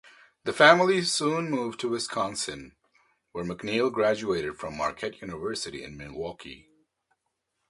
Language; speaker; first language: English; native; English